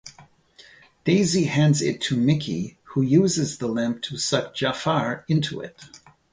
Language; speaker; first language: English; native; English